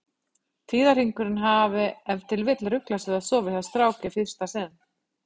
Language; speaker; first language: Icelandic; native; Icelandic